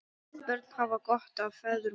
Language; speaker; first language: Icelandic; non-native, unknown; English